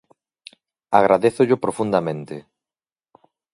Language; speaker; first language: Galician; native; Galician